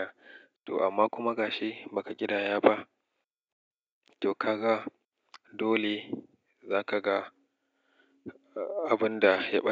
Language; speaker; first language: Hausa; native; Hausa